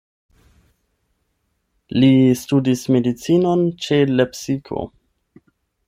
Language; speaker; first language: Esperanto; non-native, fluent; German